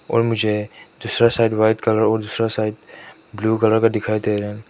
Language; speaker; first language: Hindi; non-native, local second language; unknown